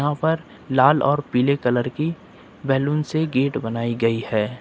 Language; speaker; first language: Hindi; native; Hindi